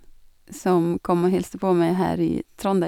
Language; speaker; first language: Norwegian; non-native, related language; Swedish